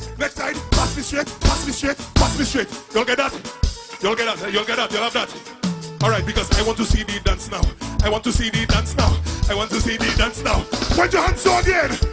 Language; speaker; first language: English; native; English